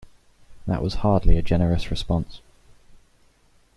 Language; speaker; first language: English; native; English